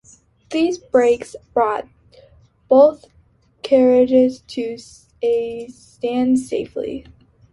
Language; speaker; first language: English; native; English